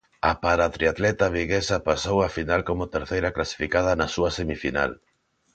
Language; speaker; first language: Galician; non-native, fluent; Spanish